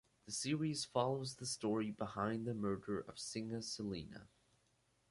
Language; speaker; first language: English; native; English